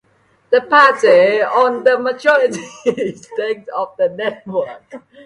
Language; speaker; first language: English; non-native, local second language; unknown